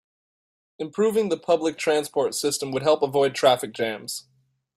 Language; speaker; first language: English; native; English